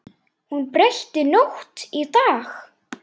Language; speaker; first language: Icelandic; native; Icelandic